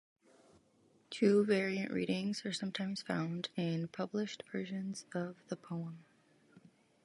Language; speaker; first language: English; native; English